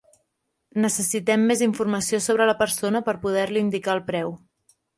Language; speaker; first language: Catalan; native; Catalan